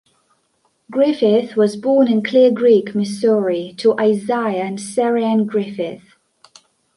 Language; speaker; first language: English; non-native, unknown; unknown